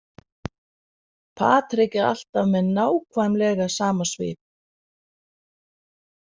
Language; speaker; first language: Icelandic; non-native, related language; Danish